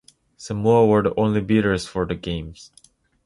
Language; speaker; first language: English; non-native, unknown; Chinese